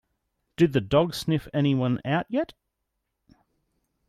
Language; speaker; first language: English; native; English